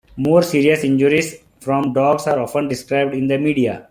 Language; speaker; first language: English; non-native, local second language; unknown